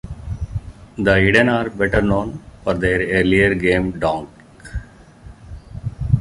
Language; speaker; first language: English; non-native, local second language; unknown